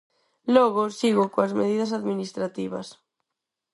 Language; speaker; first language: Galician; non-native, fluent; Spanish